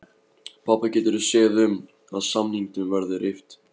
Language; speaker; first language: Icelandic; non-native, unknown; Polish